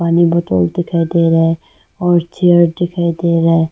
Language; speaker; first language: Hindi; non-native, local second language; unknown